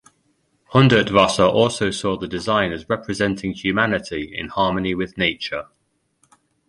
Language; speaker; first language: English; native; English